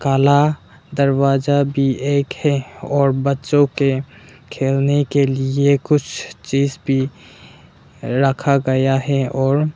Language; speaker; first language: Hindi; non-native, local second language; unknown